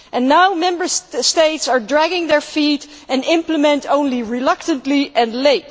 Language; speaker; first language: English; non-native, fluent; Dutch